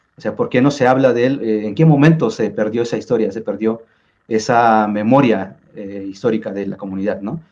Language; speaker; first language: Spanish; non-native, local second language; Zapotec